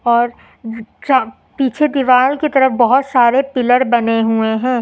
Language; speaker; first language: Hindi; native; Hindi